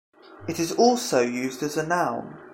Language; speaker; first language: English; native; English